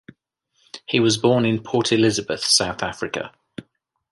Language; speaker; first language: English; native; English